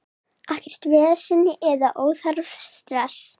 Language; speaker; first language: Icelandic; non-native, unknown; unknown